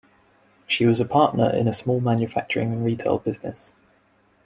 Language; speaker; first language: English; native; English